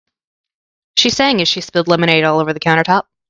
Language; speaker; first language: English; native; English